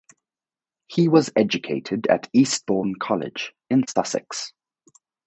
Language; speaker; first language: English; native; English